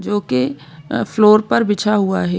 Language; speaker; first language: Hindi; native; Hindi